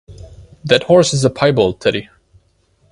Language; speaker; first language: English; non-native, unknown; German